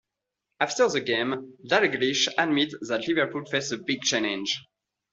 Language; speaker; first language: English; non-native, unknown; French